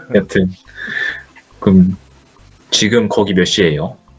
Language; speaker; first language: Korean; native; Korean